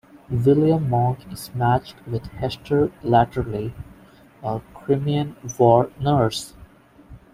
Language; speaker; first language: English; non-native, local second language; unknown